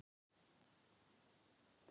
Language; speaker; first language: Icelandic; non-native, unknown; Thai